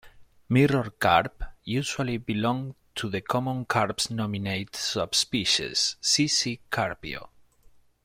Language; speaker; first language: English; non-native, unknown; Spanish